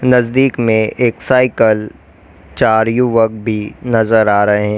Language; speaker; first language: Hindi; native; Hindi